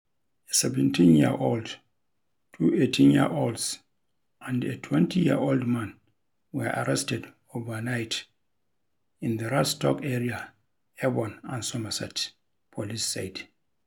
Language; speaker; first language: English; non-native, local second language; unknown